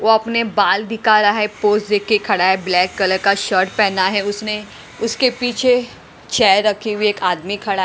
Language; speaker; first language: Hindi; non-native, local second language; Punjabi